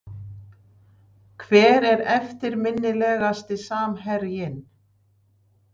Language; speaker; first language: Icelandic; native; Icelandic